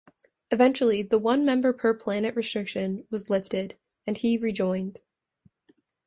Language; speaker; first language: English; native; English